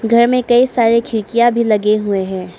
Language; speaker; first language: Hindi; early bilingual, other home language; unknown